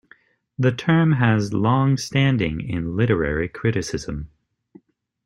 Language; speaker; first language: English; native; English